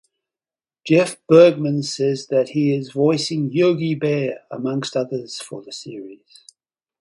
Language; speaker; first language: English; native; English